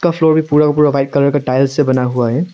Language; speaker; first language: Hindi; non-native, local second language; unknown